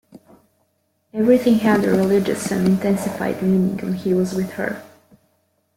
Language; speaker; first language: English; native; English